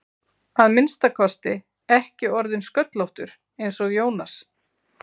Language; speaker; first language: Icelandic; native; Icelandic